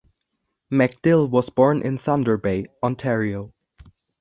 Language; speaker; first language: English; non-native, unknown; German